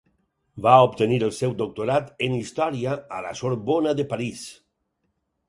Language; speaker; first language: Catalan; native; Catalan